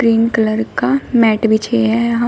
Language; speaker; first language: Hindi; native; Hindi